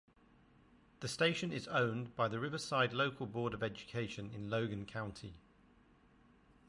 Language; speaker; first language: English; native; English